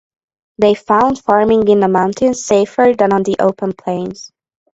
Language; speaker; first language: English; non-native, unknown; Hungarian